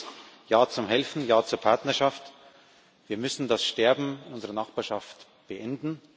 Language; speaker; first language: German; native; German